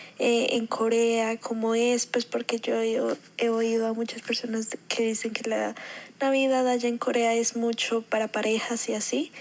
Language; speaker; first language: Spanish; native; Spanish